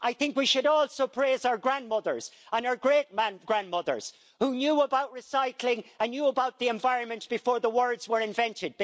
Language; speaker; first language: English; native; English